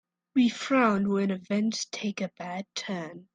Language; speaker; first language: English; native; English